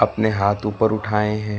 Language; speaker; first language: Hindi; non-native, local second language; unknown